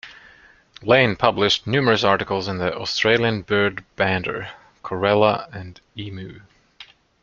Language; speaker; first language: English; non-native, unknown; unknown